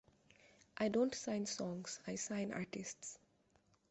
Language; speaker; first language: English; non-native, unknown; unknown